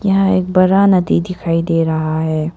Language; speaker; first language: Hindi; non-native, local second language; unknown